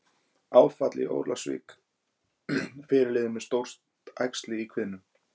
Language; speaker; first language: Icelandic; native; Icelandic